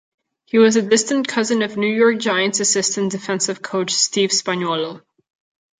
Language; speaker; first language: English; non-native, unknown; Catalan